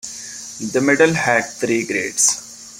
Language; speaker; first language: English; non-native, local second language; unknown